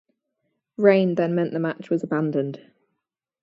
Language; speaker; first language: English; native; English